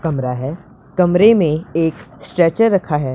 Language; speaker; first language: Hindi; non-native, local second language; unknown